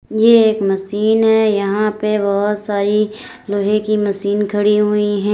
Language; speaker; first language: Hindi; native; Hindi